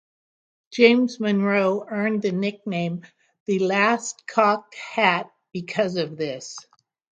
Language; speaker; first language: English; native; English